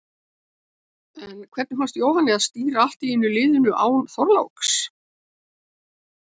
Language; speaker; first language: Icelandic; native; Icelandic